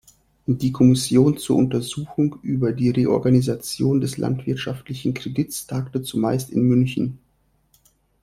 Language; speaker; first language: German; non-native, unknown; Russian